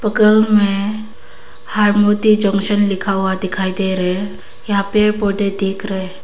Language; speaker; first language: Hindi; non-native, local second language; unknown